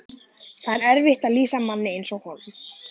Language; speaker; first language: Icelandic; native; Icelandic